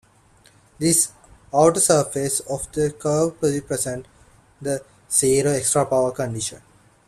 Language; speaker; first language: English; non-native, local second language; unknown